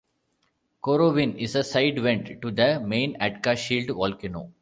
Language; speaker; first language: English; non-native, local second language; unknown